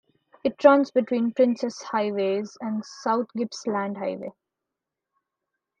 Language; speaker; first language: English; non-native, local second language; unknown